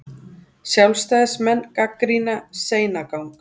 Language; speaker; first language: Icelandic; native; Icelandic